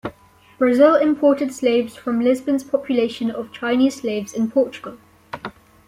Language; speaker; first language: English; native; English